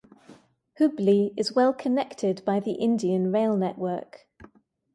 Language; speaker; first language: English; native; English